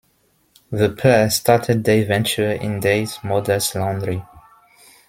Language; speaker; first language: English; non-native, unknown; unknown